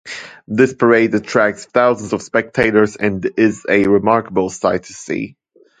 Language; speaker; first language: English; non-native, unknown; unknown